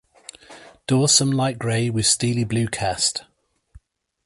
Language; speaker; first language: English; native; English